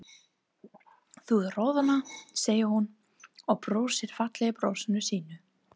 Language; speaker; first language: Icelandic; non-native, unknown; English